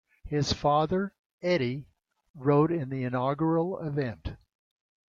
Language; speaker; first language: English; native; English